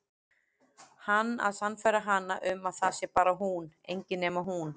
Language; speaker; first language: Icelandic; native; Icelandic